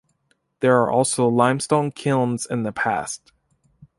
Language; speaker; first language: English; native; English